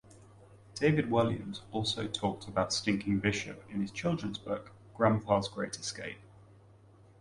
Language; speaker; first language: English; native; English